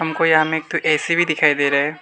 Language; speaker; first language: Hindi; non-native, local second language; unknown